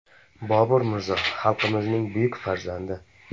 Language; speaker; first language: Uzbek; native; Uzbek